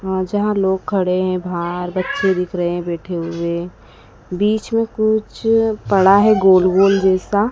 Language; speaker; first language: Hindi; native; Hindi